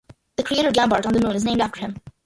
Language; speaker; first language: English; early bilingual, other home language; Malayalam